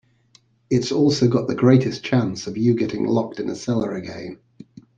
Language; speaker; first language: English; native; English